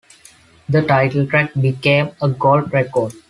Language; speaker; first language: English; non-native, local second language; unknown